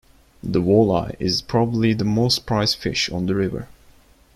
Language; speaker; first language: English; non-native, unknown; Turkish